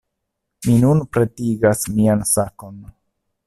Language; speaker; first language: Esperanto; non-native, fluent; Italian